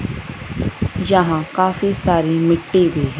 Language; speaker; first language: Hindi; non-native, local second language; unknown